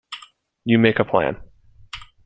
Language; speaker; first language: English; native; English